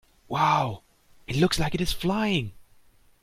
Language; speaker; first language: English; non-native, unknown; German